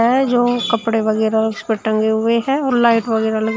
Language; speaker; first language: Hindi; native; Hindi